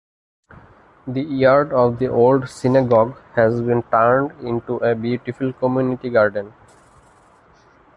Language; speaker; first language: English; non-native, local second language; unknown